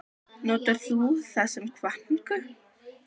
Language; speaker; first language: Icelandic; native; Icelandic